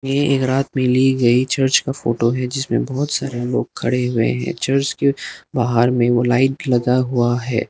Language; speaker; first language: Hindi; non-native, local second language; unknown